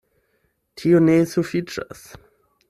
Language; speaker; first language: Esperanto; non-native, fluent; German